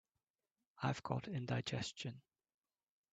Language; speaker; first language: English; native; English